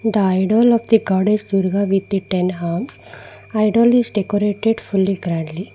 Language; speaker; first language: English; non-native, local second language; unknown